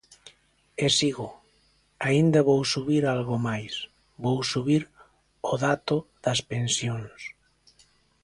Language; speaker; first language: Galician; native; Galician